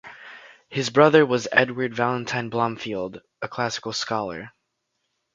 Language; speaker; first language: English; native; English